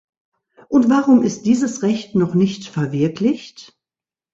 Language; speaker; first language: German; native; German